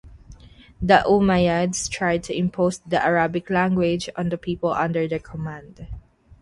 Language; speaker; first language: English; non-native, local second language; Filipino